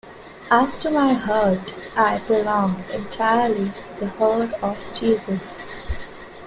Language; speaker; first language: English; non-native, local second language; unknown